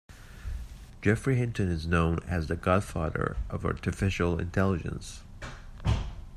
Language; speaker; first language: English; native; English